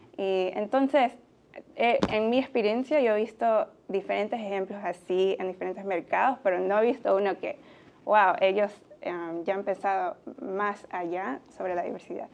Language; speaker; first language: Spanish; native; Spanish